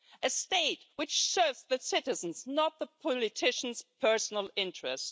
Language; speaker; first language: English; non-native, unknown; German